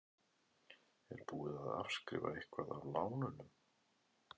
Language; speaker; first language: Icelandic; native; Icelandic